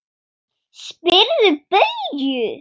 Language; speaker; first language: Icelandic; non-native, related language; Swedish